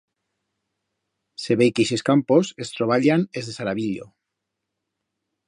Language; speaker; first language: Aragonese; native; Aragonese